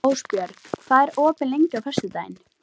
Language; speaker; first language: Icelandic; native; Icelandic